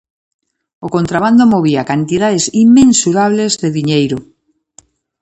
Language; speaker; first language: Galician; native; Galician